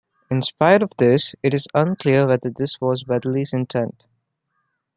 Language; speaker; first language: English; non-native, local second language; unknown